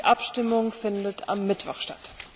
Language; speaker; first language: German; native; German